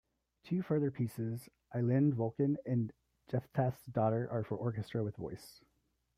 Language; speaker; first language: English; native; English